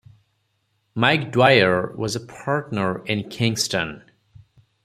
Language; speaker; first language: English; non-native, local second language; Odia